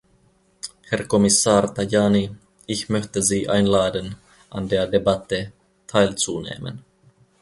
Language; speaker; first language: German; non-native, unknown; Finnish